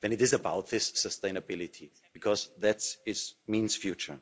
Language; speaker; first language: English; non-native, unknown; German